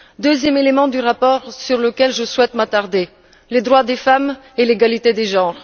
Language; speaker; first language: French; non-native, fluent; Bulgarian